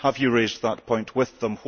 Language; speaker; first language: English; early bilingual, heritage; English